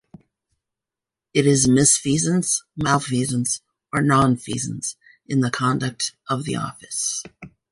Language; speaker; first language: English; native; English